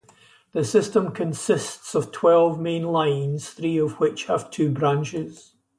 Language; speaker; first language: English; native; English